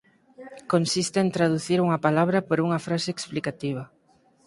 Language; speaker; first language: Galician; native; Galician